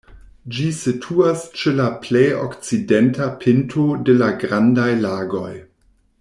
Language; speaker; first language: Esperanto; non-native, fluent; German